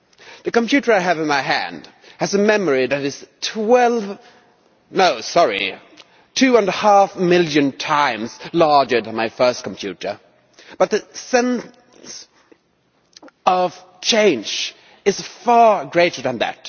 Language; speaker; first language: English; non-native, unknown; Swedish